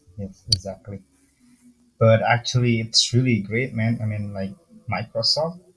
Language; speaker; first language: English; non-native, fluent; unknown